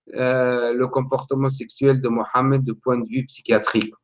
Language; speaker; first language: French; non-native, local second language; Arabic